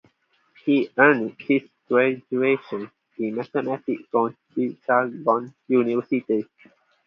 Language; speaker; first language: English; non-native, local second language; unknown